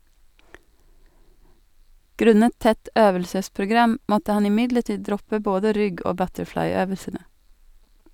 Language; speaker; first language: Norwegian; non-native, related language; Swedish